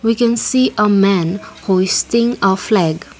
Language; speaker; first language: English; non-native, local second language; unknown